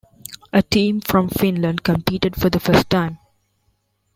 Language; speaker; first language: English; non-native, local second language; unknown